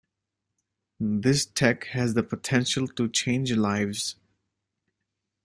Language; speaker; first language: English; native; English